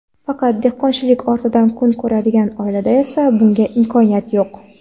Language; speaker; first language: Uzbek; non-native, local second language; Kara-Kalpak